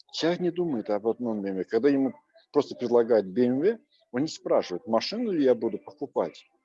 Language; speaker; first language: Russian; non-native, local second language; Azerbaijani